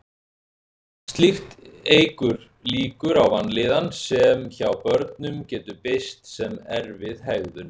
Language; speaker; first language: Icelandic; native; Icelandic